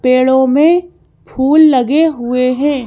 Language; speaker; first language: Hindi; native; Hindi